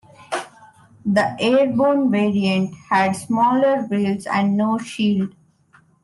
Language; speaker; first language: English; non-native, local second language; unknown